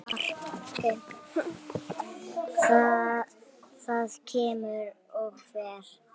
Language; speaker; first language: Icelandic; native; Icelandic